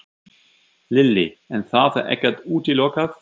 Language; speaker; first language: Icelandic; non-native, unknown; German